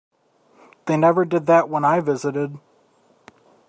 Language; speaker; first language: English; native; English